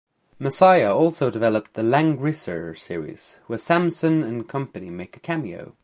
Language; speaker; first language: English; native; English